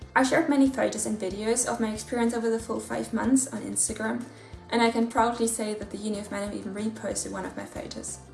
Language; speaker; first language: English; non-native, fluent; German